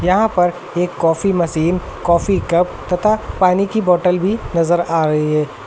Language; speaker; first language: Hindi; native; Hindi